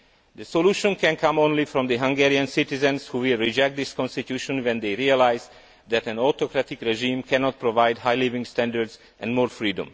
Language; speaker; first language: English; non-native, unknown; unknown